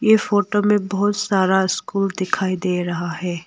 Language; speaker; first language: Hindi; non-native, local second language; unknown